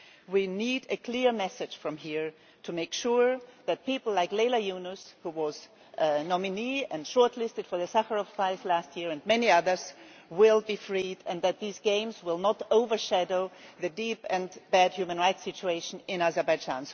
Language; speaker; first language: English; non-native, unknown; German